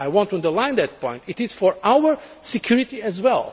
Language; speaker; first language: English; non-native, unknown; Portuguese